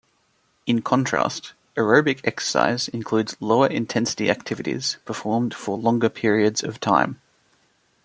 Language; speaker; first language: English; native; English